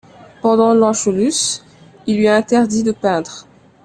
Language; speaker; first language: French; non-native, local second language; Arabic